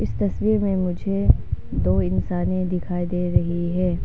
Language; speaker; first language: Hindi; non-native, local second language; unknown